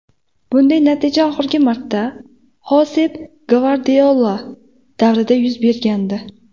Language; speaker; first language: Uzbek; native; Uzbek